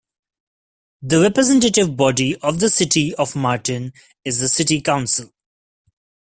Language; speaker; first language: English; non-native, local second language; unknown